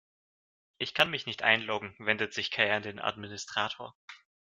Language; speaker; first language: German; non-native, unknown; Russian